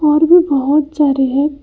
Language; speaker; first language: Hindi; non-native, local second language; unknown